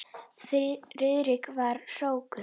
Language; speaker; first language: Icelandic; native; Icelandic